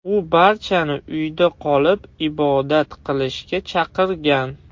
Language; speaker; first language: Uzbek; non-native, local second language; Russian